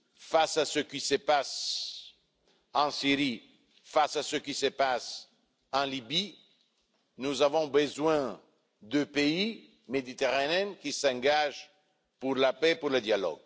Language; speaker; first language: French; non-native, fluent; Italian